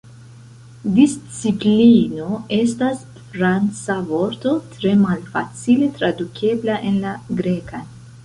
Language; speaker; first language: Esperanto; non-native, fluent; Central Kurdish